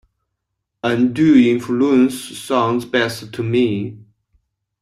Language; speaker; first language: English; non-native, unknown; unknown